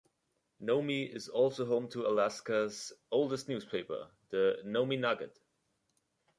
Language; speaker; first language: English; native; English